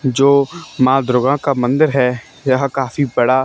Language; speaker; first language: Hindi; native; Hindi